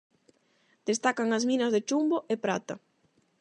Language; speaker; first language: Galician; non-native, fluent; Spanish